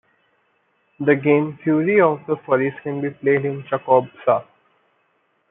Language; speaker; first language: English; non-native, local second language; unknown